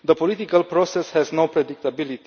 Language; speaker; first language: English; non-native, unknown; Romanian